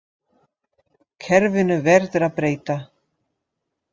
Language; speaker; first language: Icelandic; non-native, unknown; Dutch